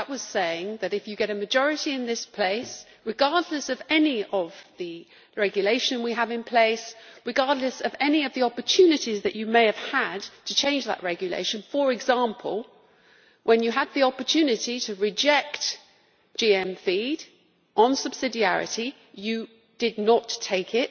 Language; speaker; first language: English; native; English